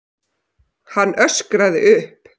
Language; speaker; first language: Icelandic; native; Icelandic